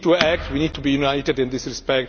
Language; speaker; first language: English; non-native, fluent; Czech